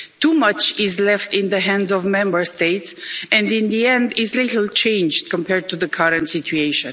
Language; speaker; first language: English; non-native, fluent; Romanian